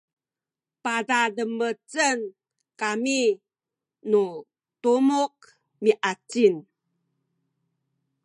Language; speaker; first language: Sakizaya; native; Sakizaya